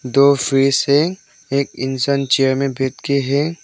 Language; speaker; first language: Hindi; non-native, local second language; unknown